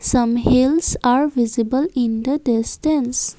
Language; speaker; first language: English; non-native, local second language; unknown